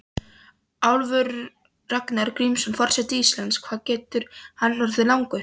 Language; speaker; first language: Icelandic; non-native, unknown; Polish